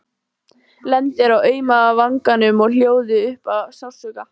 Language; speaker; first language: Icelandic; native; Icelandic